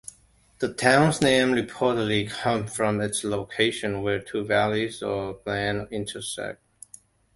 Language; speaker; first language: English; non-native, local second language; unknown